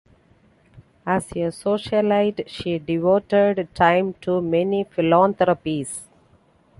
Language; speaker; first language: English; non-native, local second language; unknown